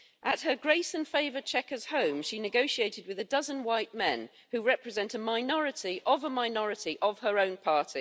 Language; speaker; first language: English; native; English